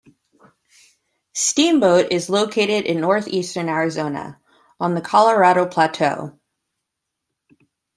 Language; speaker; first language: English; native; English